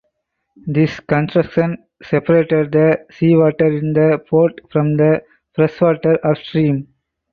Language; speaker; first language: English; non-native, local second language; Tamil